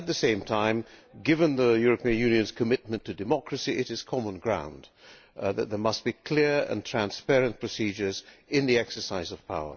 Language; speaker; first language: English; non-native, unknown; Hungarian